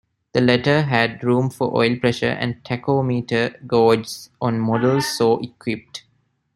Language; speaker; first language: English; non-native, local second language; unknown